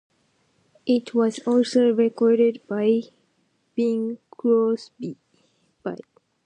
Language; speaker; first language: English; non-native, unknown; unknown